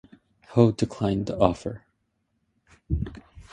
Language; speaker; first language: English; native; English